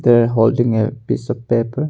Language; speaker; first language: English; non-native, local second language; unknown